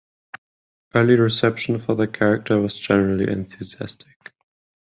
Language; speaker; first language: English; non-native, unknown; German